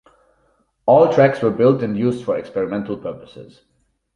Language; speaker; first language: English; non-native, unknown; German